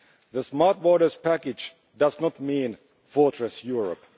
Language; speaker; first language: English; non-native, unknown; Finnish